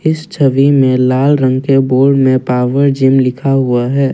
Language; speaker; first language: Hindi; non-native, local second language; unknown